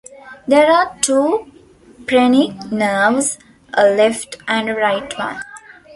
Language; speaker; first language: English; non-native, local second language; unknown